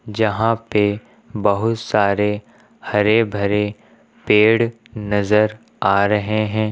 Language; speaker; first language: Hindi; native; Hindi